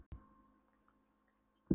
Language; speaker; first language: Icelandic; non-native, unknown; Polish